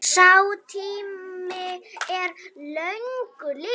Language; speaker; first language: Icelandic; native; Icelandic